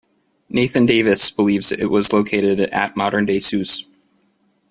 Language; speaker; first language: English; native; English